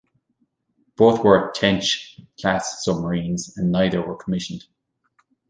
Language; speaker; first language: English; native; English